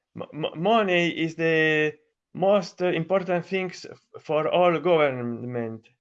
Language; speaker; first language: English; non-native, learner; Italian